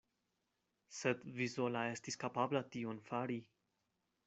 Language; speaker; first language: Esperanto; non-native, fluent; Spanish